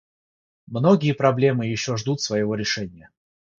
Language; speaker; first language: Russian; non-native, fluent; Georgian